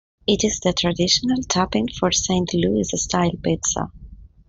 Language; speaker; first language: English; non-native, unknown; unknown